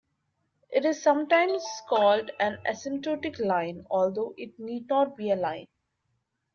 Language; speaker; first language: English; non-native, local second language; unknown